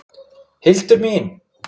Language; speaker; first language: Icelandic; native; Icelandic